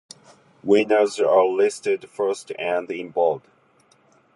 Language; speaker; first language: English; non-native, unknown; Japanese